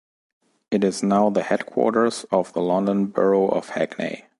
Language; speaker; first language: English; non-native, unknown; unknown